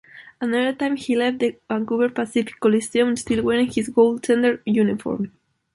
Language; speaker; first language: English; non-native, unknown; Spanish